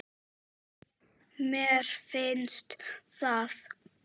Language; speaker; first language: Icelandic; non-native, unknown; Czech